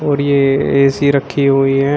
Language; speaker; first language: Hindi; native; Hindi